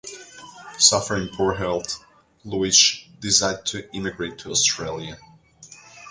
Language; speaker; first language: English; non-native, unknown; Spanish